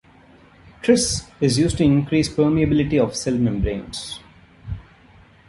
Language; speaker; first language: English; non-native, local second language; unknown